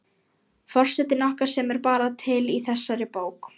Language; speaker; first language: Icelandic; non-native, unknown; Lithuanian